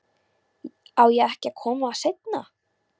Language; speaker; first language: Icelandic; non-native, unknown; Polish